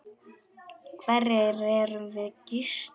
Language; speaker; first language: Icelandic; non-native, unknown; Polish